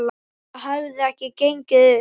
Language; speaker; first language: Icelandic; native; Icelandic